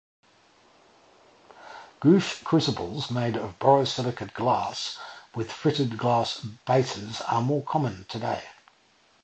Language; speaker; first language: English; native; English